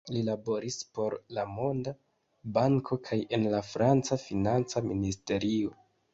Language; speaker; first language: Esperanto; non-native, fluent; Kinyarwanda